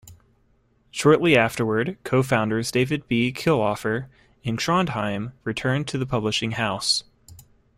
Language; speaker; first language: English; native; English